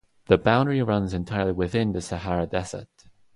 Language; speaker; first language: English; non-native, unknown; Estonian